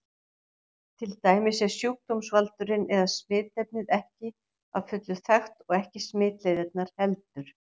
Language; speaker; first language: Icelandic; native; Icelandic